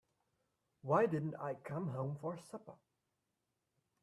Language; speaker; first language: English; native; English